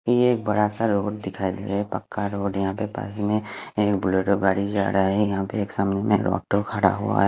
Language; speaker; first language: Hindi; non-native, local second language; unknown